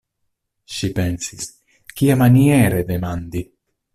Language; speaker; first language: Esperanto; non-native, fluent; Italian